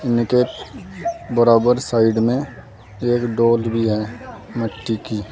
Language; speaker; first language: Hindi; native; Hindi